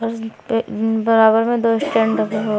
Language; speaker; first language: Hindi; native; Hindi